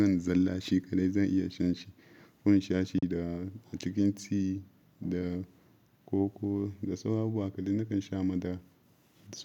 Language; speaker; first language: Hausa; non-native, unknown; Yoruba